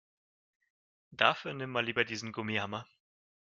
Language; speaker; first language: German; non-native, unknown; Russian